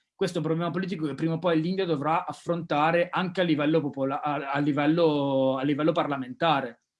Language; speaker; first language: Italian; native; Italian